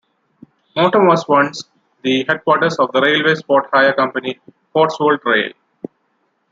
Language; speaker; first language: English; non-native, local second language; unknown